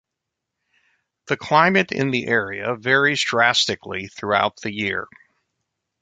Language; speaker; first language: English; native; English